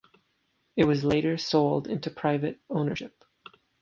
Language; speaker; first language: English; native; English